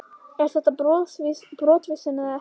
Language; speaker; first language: Icelandic; native; Icelandic